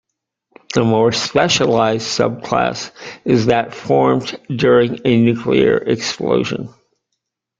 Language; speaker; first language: English; native; English